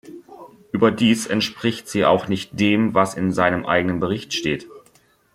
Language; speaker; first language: German; native; German